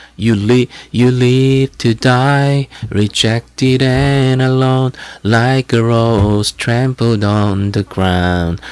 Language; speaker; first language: English; non-native, fluent; Korean